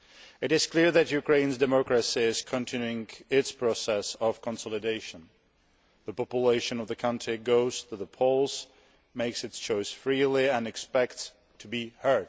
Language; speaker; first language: English; non-native, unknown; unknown